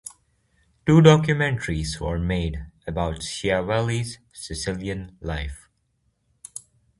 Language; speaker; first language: English; non-native, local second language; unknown